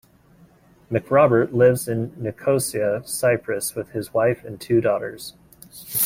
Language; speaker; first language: English; native; English